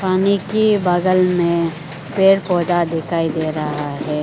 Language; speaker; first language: Hindi; non-native, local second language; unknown